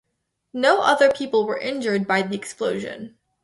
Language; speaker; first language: English; native; English